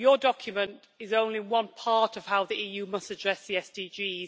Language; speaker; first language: English; native; English